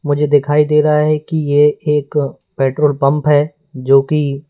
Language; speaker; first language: Hindi; native; Hindi